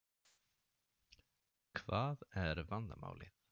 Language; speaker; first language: Icelandic; non-native, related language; Swedish